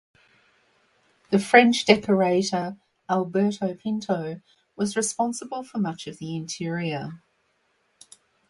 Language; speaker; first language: English; native; English